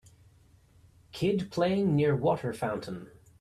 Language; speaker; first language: English; native; English